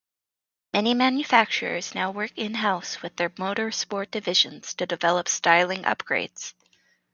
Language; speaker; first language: English; native; English